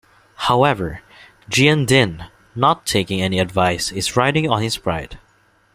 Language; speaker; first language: English; non-native, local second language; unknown